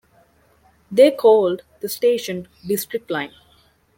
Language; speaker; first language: English; non-native, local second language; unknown